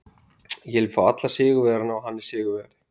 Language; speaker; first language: Icelandic; native; Icelandic